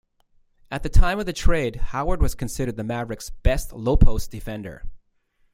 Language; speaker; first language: English; native; English